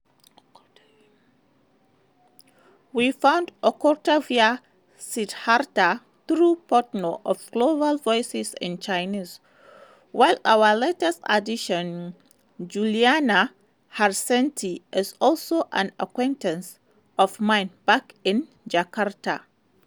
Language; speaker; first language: English; non-native, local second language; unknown